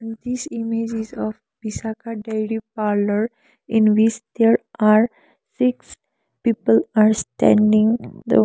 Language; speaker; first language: English; non-native, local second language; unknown